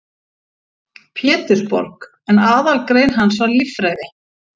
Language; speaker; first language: Icelandic; native; Icelandic